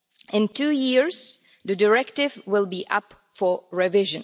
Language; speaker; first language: English; non-native, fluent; Czech